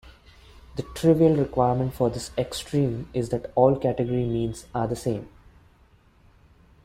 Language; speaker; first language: English; non-native, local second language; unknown